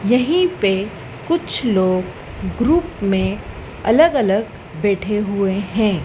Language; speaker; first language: Hindi; native; Hindi